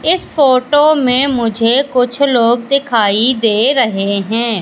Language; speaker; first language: Hindi; native; Hindi